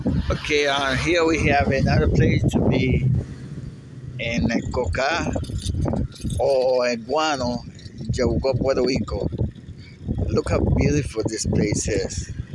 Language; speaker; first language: English; non-native, fluent; Spanish